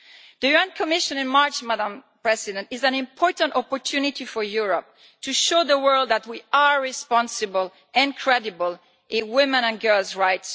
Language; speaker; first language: English; non-native, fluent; Italian